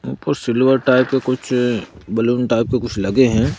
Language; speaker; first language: Hindi; native; Hindi